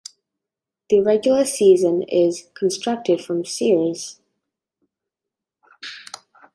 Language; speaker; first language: English; native; English